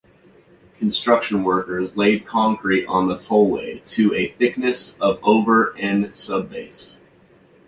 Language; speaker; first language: English; native; English